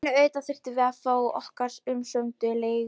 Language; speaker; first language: Icelandic; non-native, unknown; Polish